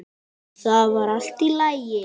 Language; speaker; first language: Icelandic; native; Icelandic